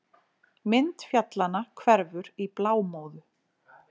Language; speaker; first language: Icelandic; native; Icelandic